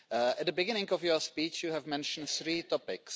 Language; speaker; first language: English; non-native, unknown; Czech